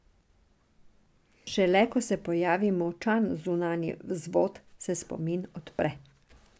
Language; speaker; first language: Slovenian; non-native, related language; Serbian